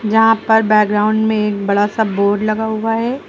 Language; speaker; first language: Hindi; native; Hindi